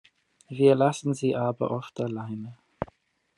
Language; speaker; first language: German; non-native, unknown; English